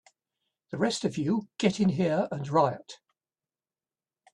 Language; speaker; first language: English; native; English